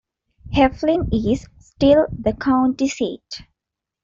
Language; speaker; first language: English; non-native, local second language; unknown